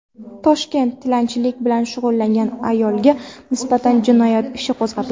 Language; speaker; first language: Uzbek; non-native, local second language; Kara-Kalpak